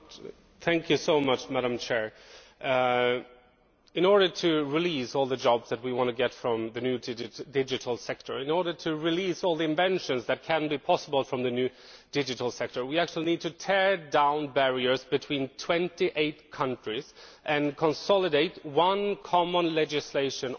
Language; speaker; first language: English; non-native, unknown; Swedish